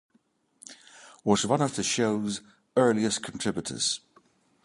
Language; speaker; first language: English; native; English